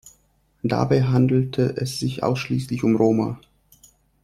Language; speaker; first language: German; non-native, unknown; Russian